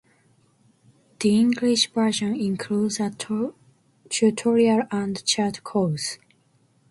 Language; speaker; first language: English; non-native, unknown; Japanese